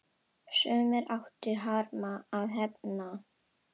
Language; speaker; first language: Icelandic; non-native, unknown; Indonesian